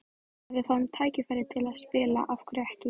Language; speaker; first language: Icelandic; native; Icelandic